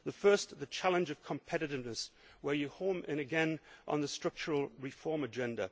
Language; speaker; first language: English; native; English